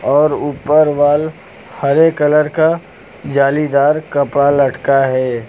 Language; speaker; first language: Hindi; native; Hindi